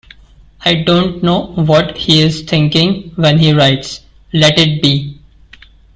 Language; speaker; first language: English; non-native, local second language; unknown